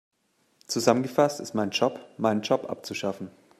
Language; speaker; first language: German; native; German